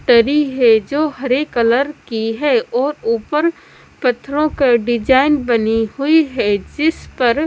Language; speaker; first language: Hindi; non-native, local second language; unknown